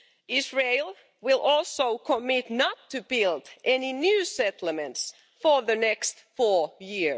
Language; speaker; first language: English; non-native, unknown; Finnish